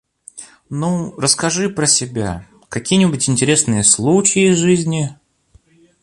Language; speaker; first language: Russian; native; Russian